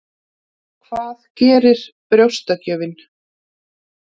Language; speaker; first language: Icelandic; native; Icelandic